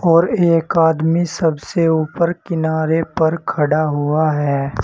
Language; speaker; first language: Hindi; native; Hindi